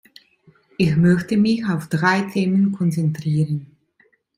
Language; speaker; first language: German; non-native, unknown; Italian